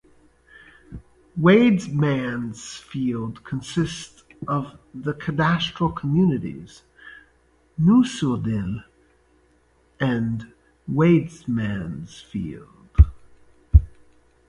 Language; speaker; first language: English; native; English